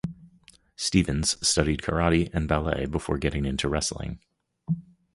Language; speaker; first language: English; native; English